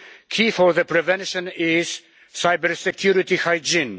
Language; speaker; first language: English; non-native, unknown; Polish